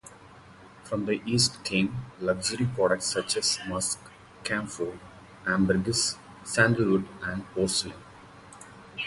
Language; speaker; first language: English; non-native, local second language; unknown